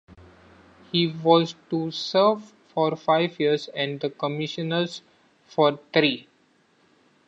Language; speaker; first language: English; non-native, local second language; Marathi